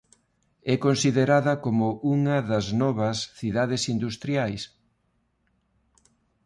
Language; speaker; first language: Galician; non-native, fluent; Spanish